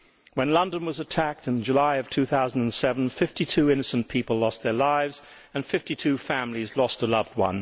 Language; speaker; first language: English; native; English